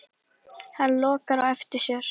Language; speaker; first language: Icelandic; native; Icelandic